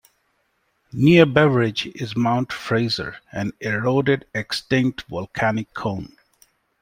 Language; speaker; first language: English; non-native, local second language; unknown